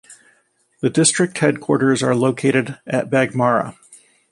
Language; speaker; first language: English; native; English